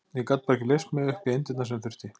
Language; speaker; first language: Icelandic; native; Icelandic